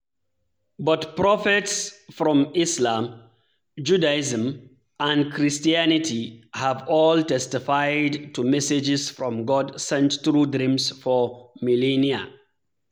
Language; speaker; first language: English; non-native, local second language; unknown